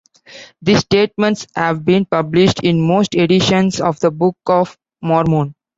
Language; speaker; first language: English; non-native, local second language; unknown